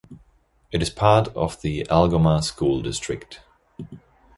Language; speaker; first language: English; non-native, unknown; German